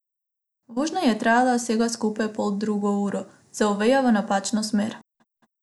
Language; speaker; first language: Slovenian; non-native, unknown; Macedonian